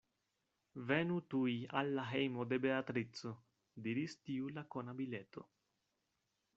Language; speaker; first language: Esperanto; non-native, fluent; Spanish